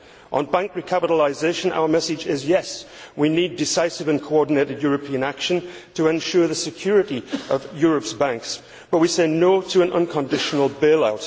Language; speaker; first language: English; native; English